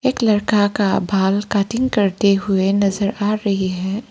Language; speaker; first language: Hindi; non-native, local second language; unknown